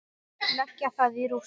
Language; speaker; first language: Icelandic; non-native, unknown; English